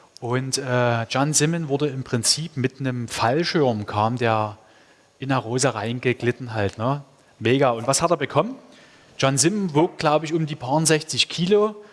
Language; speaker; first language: German; non-native, fluent; Hungarian